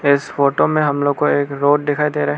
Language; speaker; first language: Hindi; non-native, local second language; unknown